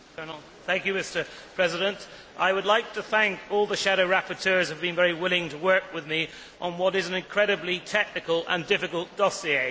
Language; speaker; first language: English; native; English